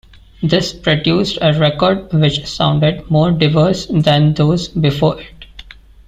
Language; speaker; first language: English; non-native, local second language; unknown